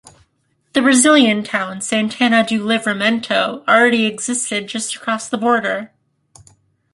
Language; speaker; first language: English; native; English